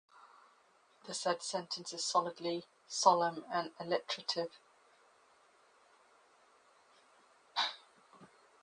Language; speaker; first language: English; native; English